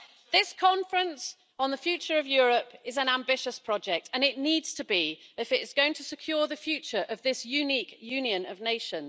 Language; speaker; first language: English; native; English